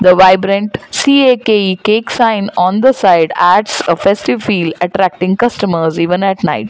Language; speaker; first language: English; non-native, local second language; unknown